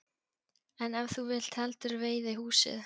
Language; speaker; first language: Icelandic; non-native, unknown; Polish